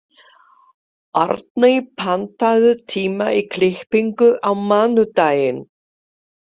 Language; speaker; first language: Icelandic; non-native, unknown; Polish